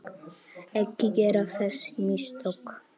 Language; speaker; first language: Icelandic; non-native, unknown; Polish